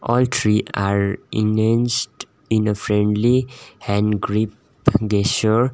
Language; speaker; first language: English; non-native, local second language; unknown